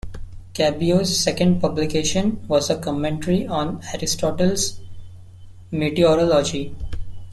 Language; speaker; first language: English; non-native, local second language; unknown